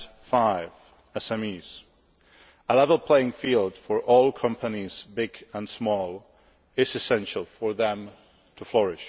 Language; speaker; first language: English; non-native, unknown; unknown